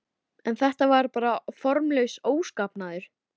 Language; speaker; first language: Icelandic; native; Icelandic